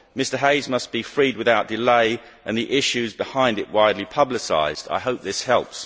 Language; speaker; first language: English; native; English